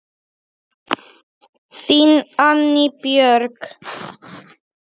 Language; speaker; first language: Icelandic; non-native, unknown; Polish